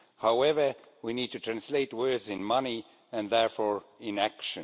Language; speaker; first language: English; non-native, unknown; Estonian